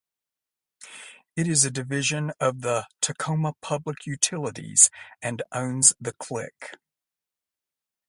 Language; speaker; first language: English; native; English